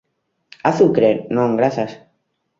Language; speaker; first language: Galician; native; Galician